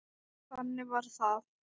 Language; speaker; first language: Icelandic; non-native, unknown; Thai